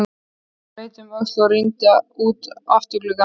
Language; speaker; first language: Icelandic; native; Icelandic